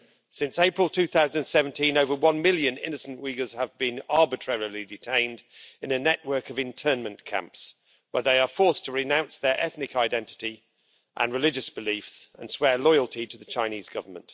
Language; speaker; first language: English; native; English